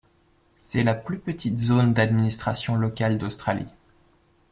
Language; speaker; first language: French; native; French